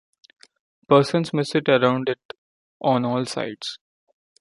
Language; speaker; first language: English; non-native, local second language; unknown